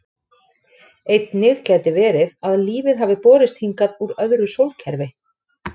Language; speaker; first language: Icelandic; native; Icelandic